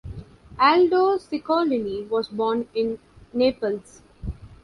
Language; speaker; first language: English; non-native, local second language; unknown